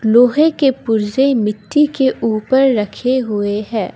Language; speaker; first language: Hindi; non-native, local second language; Assamese